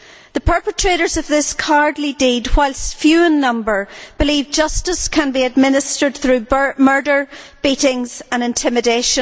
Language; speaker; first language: English; native; English